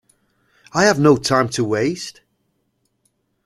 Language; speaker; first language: English; native; English